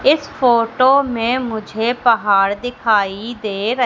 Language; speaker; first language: Hindi; native; Hindi